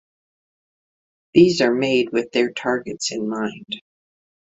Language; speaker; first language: English; native; English